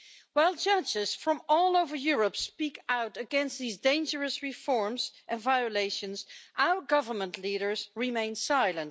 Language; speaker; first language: English; non-native, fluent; Dutch